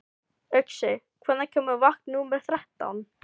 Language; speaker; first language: Icelandic; non-native, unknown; Filipino